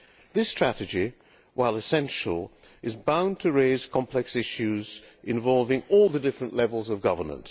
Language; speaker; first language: English; non-native, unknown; Hungarian